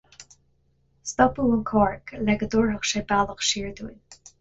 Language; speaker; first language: Irish; non-native, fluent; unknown